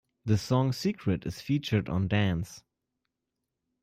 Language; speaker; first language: English; non-native, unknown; German